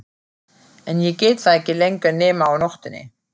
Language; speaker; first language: Icelandic; non-native, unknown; German